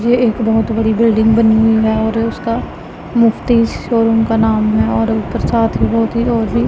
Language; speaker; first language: Hindi; non-native, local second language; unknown